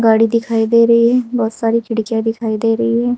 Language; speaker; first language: Hindi; native; Hindi